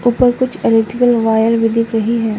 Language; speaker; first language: Hindi; non-native, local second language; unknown